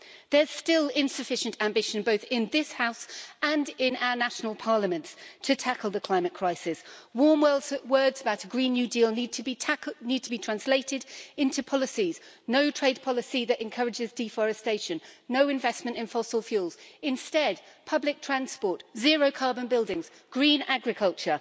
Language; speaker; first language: English; native; English